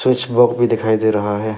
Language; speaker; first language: Hindi; non-native, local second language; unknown